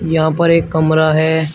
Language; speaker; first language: Hindi; native; Hindi